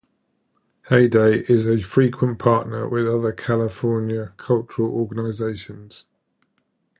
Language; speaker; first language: English; native; English